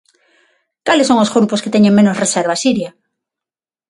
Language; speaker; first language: Galician; non-native, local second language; Spanish